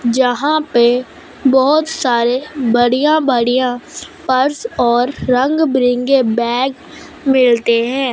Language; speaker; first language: Hindi; non-native, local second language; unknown